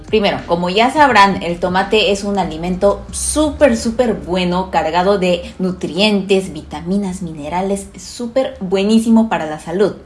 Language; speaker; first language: Spanish; non-native, fluent; Korean